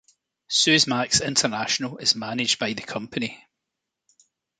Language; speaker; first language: English; native; English